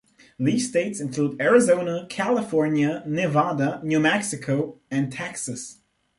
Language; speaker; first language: English; non-native, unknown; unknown